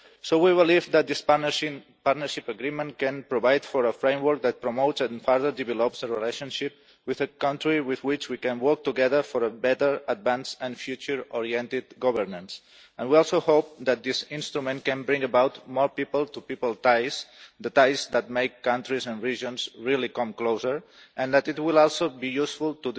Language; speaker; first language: English; non-native, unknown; Catalan